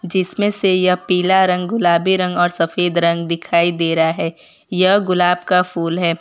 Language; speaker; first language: Hindi; non-native, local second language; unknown